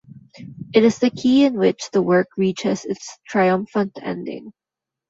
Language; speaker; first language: English; non-native, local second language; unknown